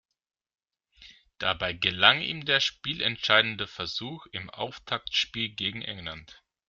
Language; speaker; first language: German; non-native, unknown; Greek